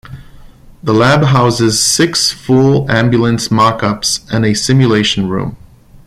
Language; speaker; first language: English; non-native, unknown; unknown